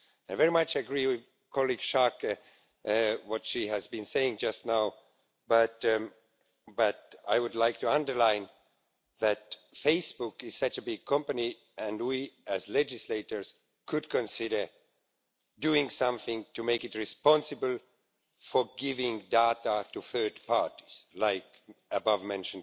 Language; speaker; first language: English; non-native, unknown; Estonian